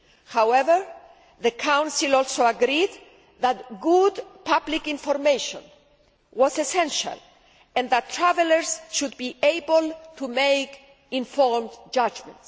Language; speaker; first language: English; non-native, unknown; Greek